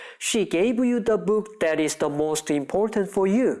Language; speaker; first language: English; non-native, fluent; Korean